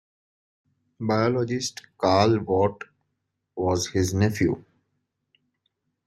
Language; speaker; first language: English; non-native, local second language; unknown